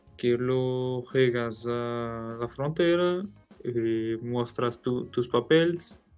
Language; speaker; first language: Spanish; non-native, related language; Portuguese